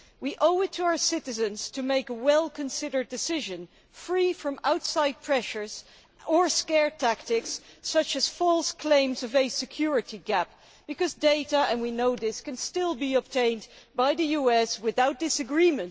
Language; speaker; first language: English; non-native, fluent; Dutch